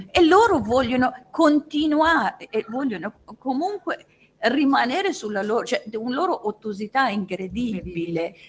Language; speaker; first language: Italian; non-native, fluent; Persian